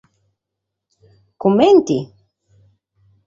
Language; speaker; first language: Sardinian; native; Sardinian